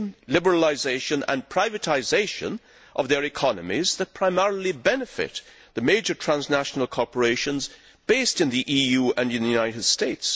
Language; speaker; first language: English; native; English